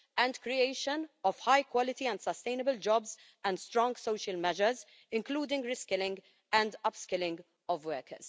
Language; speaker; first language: English; non-native, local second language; Maltese